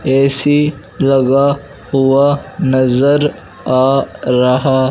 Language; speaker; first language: Hindi; non-native, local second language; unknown